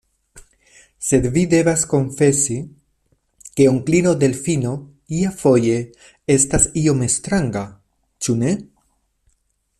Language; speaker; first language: Esperanto; non-native, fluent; Spanish